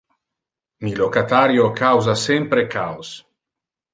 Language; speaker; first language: Interlingua; non-native, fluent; Italian